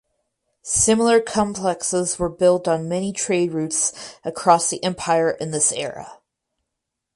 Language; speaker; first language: English; native; English